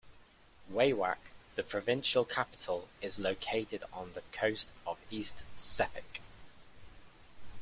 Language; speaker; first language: English; native; English